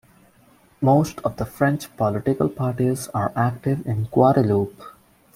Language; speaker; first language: English; non-native, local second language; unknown